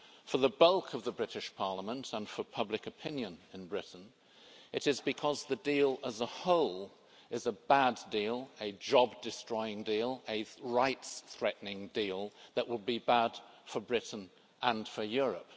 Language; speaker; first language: English; native; English